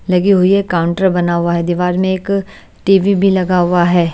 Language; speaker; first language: Hindi; native; Hindi